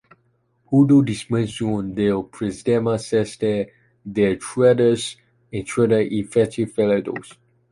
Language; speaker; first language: Spanish; non-native, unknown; Chinese